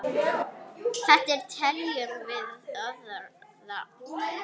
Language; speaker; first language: Icelandic; non-native, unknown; Arabic